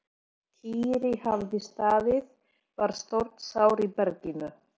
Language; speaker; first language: Icelandic; non-native, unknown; Polish